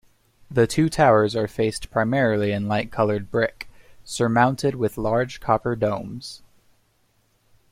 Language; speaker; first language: English; native; English